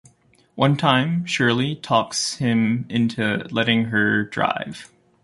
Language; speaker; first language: English; native; English